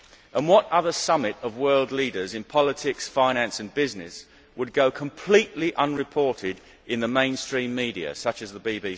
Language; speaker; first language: English; native; English